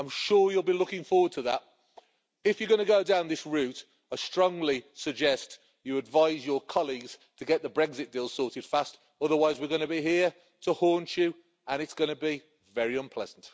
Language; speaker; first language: English; native; English